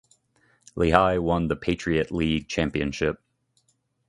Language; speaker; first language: English; native; English